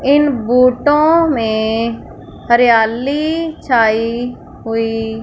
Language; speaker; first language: Hindi; non-native, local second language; Punjabi